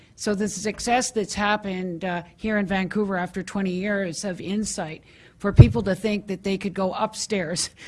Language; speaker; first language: English; native; English